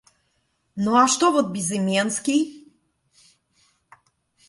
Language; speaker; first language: Russian; native; Russian